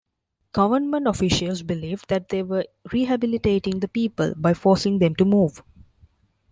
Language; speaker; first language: English; non-native, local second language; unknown